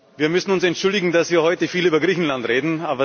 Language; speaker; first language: German; native; German